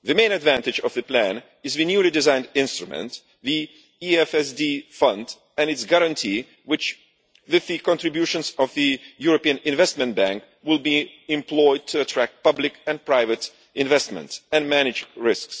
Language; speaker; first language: English; non-native, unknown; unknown